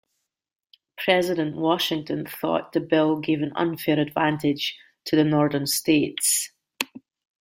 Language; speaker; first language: English; native; English